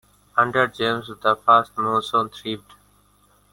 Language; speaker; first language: English; non-native, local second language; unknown